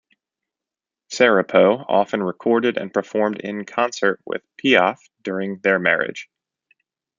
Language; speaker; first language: English; native; English